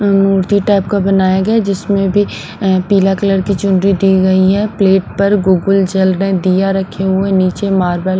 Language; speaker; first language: Hindi; non-native, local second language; Punjabi